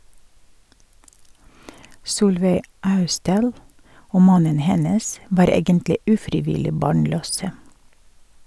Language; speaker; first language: Norwegian; non-native, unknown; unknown